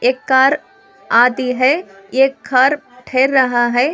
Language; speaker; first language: Hindi; non-native, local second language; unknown